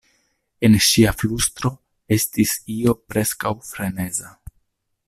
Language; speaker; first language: Esperanto; non-native, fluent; Italian